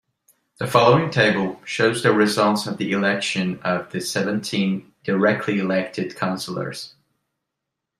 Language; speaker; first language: English; non-native, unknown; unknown